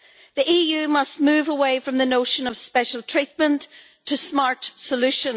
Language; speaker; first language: English; native; English